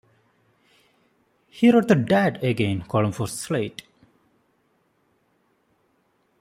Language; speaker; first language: English; non-native, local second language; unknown